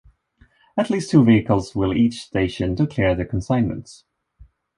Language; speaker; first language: English; non-native, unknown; Swedish